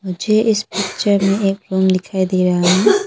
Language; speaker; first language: Hindi; non-native, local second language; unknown